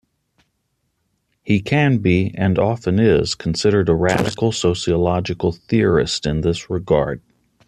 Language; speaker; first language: English; native; English